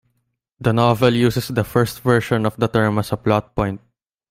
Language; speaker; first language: English; non-native, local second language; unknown